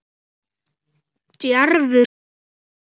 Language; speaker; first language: Icelandic; native; Icelandic